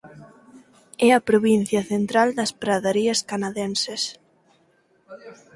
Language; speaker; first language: Galician; non-native, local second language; Spanish